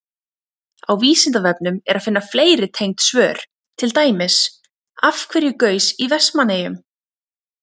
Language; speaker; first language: Icelandic; native; Icelandic